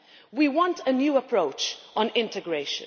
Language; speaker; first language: English; non-native, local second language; Maltese